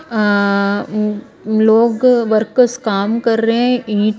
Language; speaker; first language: Hindi; non-native, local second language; Punjabi